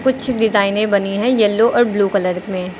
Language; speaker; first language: Hindi; native; Hindi